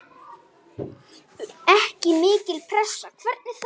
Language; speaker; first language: Icelandic; native; Icelandic